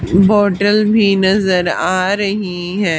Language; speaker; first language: Hindi; native; Hindi